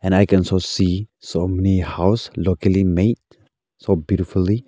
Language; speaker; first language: English; non-native, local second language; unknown